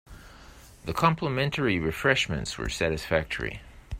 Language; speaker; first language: English; native; English